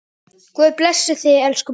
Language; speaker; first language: Icelandic; native; Icelandic